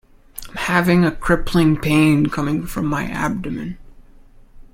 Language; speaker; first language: English; native; English